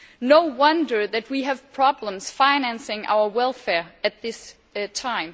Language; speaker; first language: English; non-native, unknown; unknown